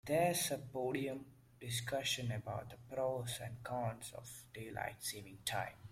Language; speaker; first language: English; non-native, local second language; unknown